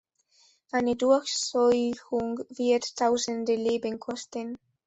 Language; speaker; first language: German; non-native, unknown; Spanish